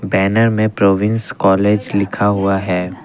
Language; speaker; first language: Hindi; non-native, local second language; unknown